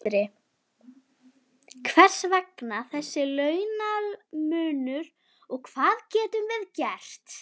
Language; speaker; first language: Icelandic; native; Icelandic